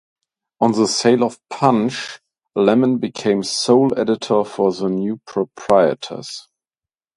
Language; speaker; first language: English; non-native, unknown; German